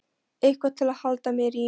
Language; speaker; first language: Icelandic; non-native, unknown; Polish